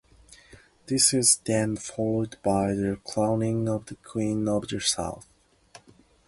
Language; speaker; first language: English; non-native, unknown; Japanese